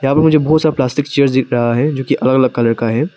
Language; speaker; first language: Hindi; non-native, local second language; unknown